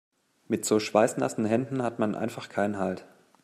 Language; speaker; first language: German; native; German